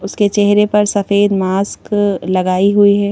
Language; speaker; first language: Hindi; native; Hindi